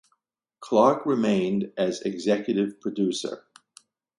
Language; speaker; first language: English; native; English